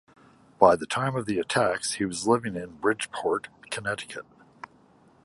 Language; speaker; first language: English; native; English